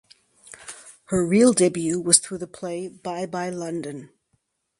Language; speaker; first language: English; native; English